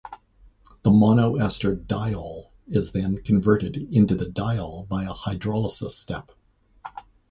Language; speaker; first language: English; native; English